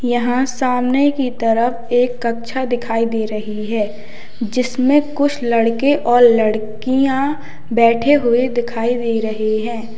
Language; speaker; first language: Hindi; native; Hindi